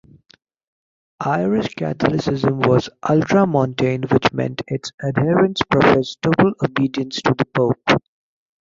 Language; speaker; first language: English; native; English